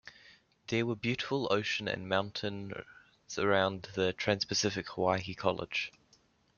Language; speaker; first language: English; native; English